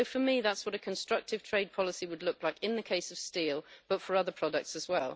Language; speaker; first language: English; native; English